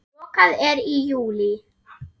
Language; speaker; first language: Icelandic; non-native, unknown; German